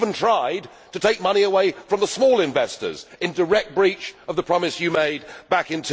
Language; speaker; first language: English; native; English